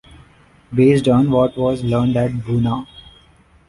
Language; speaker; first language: English; non-native, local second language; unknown